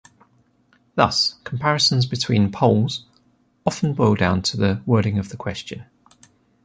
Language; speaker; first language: English; native; English